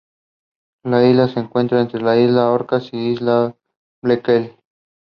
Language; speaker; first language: English; non-native, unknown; Spanish